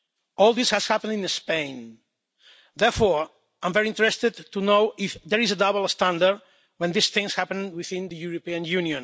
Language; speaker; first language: English; non-native, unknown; Catalan